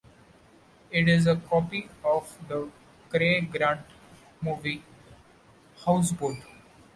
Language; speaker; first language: English; non-native, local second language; Marathi